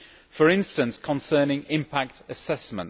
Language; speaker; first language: English; native; English